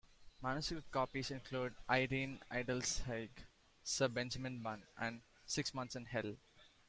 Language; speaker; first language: English; non-native, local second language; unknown